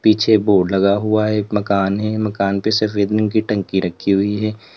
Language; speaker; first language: Hindi; native; Hindi